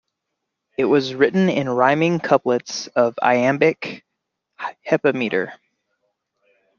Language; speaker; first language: English; native; English